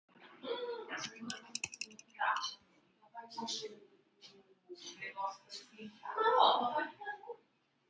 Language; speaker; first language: Icelandic; non-native, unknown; English